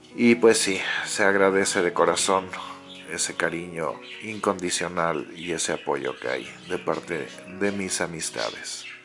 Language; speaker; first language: Spanish; native; Spanish